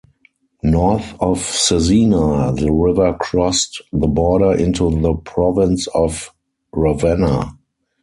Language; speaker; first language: English; non-native, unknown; German